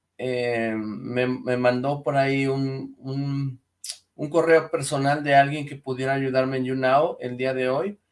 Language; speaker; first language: Spanish; native; Spanish